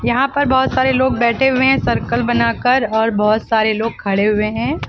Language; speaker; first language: Hindi; native; Hindi